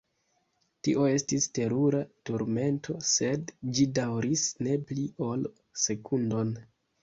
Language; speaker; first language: Esperanto; non-native, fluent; Kinyarwanda